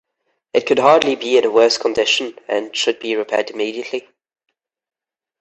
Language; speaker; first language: English; native; English